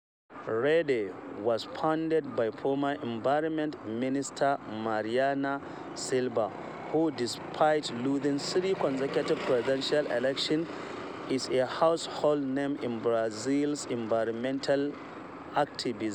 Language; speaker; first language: English; non-native, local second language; Hausa